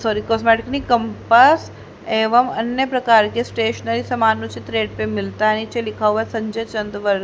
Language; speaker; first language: Hindi; native; Hindi